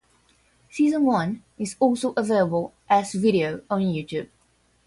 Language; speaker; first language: English; non-native, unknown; Portuguese